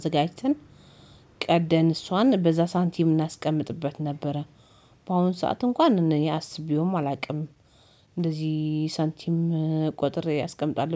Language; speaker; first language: Amharic; native; Amharic